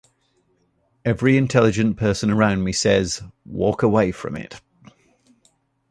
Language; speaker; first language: English; native; English